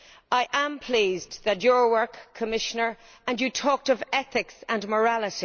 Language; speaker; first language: English; native; English